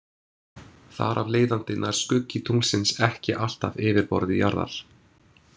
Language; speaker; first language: Icelandic; non-native, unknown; English